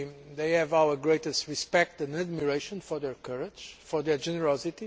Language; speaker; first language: English; non-native, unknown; Portuguese